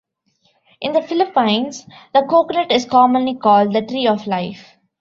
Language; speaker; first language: English; non-native, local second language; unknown